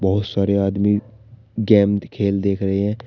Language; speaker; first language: Hindi; native; Hindi